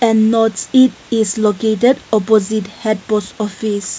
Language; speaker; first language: English; non-native, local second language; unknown